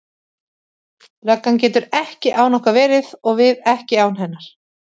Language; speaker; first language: Icelandic; native; Icelandic